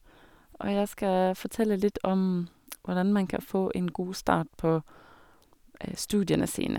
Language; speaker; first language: Norwegian; non-native, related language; Danish